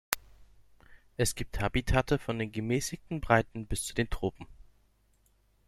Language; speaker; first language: German; non-native, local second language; Turkish